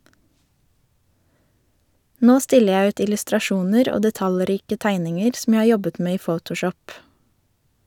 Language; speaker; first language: Norwegian; native; Norwegian